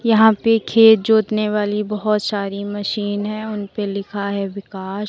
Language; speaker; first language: Hindi; native; Hindi